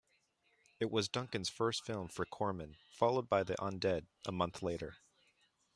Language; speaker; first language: English; native; English